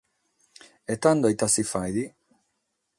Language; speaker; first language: Sardinian; non-native, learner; Catalan